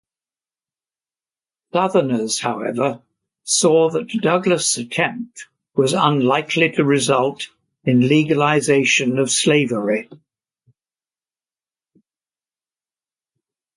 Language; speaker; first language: English; native; English